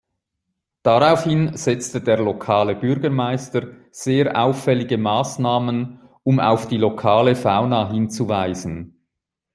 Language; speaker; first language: German; native; German